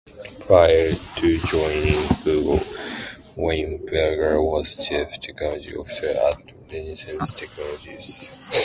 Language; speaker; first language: English; non-native, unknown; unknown